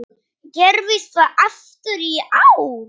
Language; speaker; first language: Icelandic; non-native, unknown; Polish